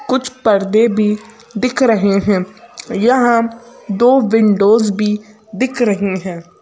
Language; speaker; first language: Hindi; native; Hindi